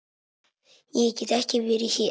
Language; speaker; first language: Icelandic; non-native, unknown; Italian